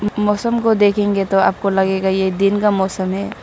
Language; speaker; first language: Hindi; non-native, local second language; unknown